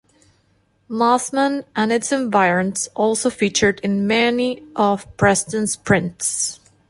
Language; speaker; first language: English; non-native, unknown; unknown